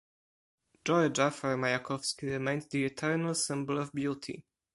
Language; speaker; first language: English; non-native, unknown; Polish